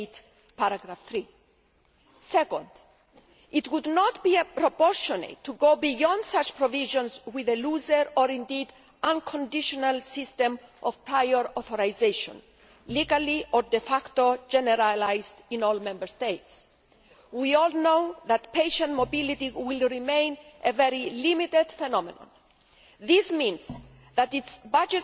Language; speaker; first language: English; non-native, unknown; Greek